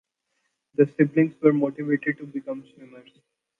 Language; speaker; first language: English; non-native, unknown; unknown